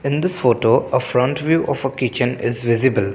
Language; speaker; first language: English; non-native, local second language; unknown